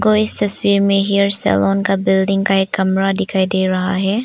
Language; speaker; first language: Hindi; non-native, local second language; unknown